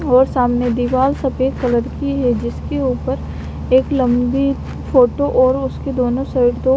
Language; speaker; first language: Hindi; native; Hindi